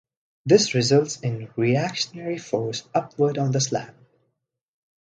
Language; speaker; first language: English; non-native, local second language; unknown